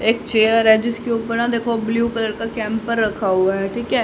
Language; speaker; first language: Hindi; native; Hindi